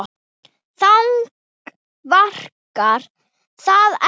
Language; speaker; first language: Icelandic; non-native, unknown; Thai